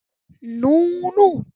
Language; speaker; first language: Icelandic; non-native, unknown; German